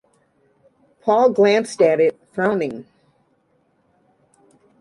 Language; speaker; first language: English; native; English